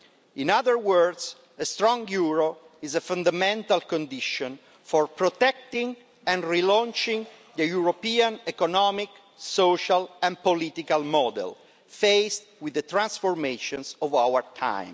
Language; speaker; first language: English; non-native, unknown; Italian